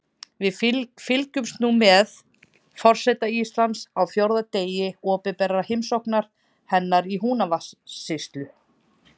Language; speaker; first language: Icelandic; native; Icelandic